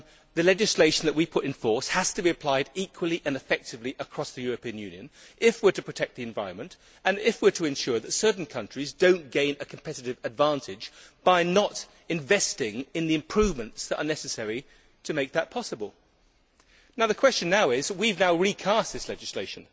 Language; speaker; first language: English; native; English